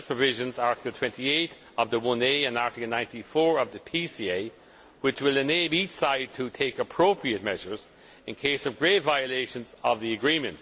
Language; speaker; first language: English; non-native, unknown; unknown